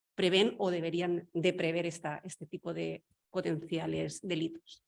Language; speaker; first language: Spanish; native; Spanish